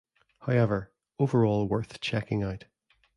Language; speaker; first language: English; native; English